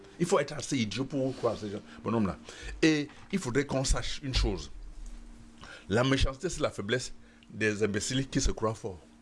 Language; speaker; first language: French; non-native, local second language; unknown